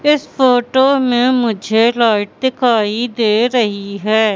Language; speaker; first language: Hindi; native; Hindi